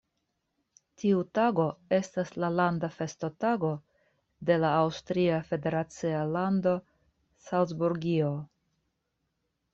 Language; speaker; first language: Esperanto; non-native, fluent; Russian